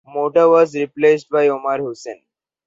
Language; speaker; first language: English; non-native, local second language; Bangla